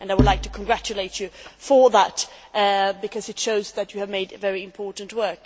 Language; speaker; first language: English; non-native, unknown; Swedish